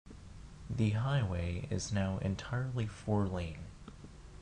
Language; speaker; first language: English; non-native, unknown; Japanese